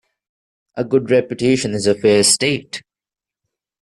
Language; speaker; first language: English; non-native, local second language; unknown